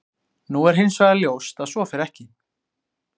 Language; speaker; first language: Icelandic; native; Icelandic